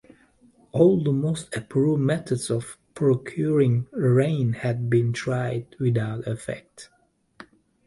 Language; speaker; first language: English; native; English